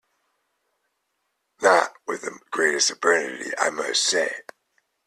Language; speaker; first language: English; native; English